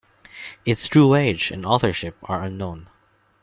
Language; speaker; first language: English; non-native, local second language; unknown